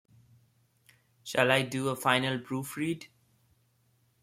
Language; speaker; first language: English; non-native, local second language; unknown